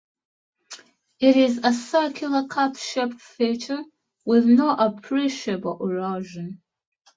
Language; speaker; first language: English; non-native, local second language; Ganda